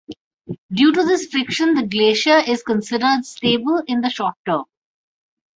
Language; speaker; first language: English; non-native, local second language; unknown